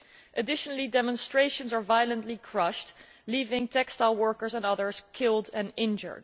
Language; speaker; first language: English; non-native, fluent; Dutch